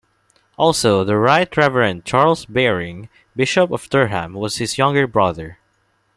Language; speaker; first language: English; non-native, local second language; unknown